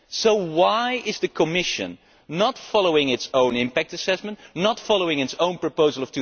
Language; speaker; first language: English; non-native, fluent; Dutch